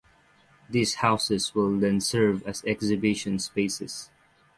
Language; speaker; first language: English; non-native, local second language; Filipino